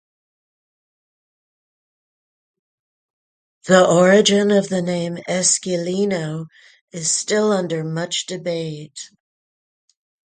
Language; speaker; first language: English; native; English